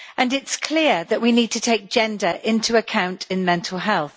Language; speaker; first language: English; native; English